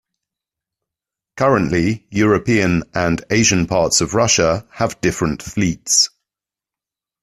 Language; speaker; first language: English; native; English